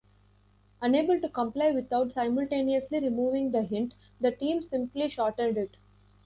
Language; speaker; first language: English; non-native, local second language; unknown